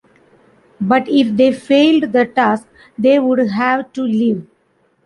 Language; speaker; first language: English; non-native, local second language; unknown